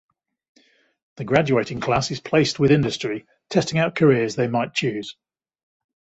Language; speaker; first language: English; native; English